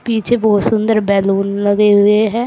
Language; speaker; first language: Hindi; native; Hindi